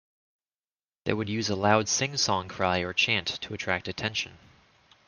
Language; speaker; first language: English; native; English